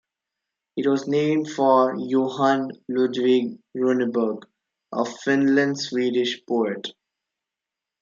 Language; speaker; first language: English; non-native, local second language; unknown